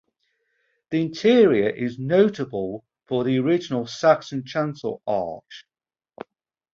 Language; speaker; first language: English; native; English